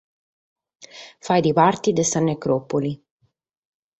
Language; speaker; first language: Sardinian; native; Sardinian